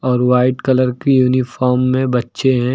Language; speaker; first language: Hindi; native; Hindi